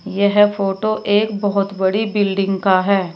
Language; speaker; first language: Hindi; native; Hindi